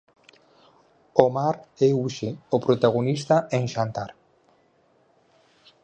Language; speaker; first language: Galician; native; Galician